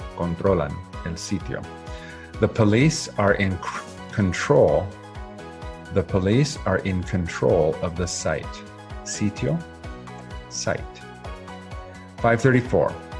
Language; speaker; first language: English; native; English